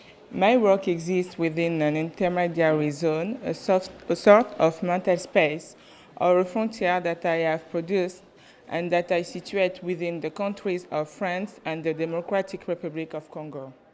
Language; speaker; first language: English; non-native, learner; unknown